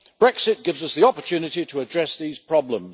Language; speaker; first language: English; native; English